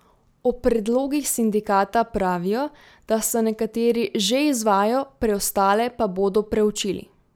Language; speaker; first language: Slovenian; native; Slovenian